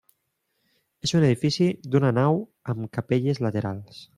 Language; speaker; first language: Catalan; non-native, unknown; Spanish